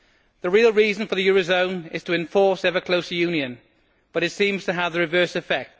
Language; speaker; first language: English; native; English